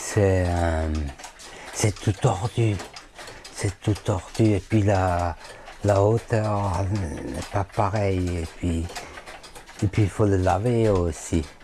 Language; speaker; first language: French; non-native, fluent; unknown